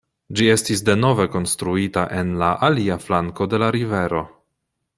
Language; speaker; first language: Esperanto; non-native, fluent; Polish